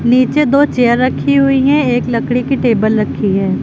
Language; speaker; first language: Hindi; native; Hindi